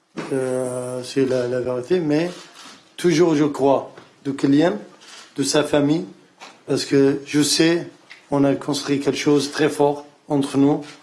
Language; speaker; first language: French; non-native, learner; Arabic